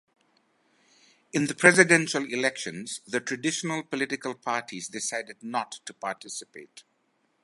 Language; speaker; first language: English; native; English